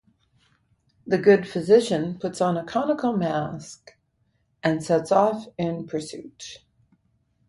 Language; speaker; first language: English; native; English